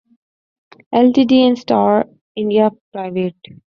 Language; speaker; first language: English; non-native, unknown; Urdu